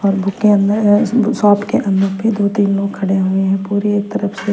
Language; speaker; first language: Hindi; non-native, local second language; Punjabi